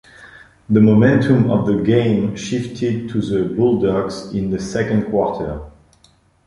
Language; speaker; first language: English; non-native, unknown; French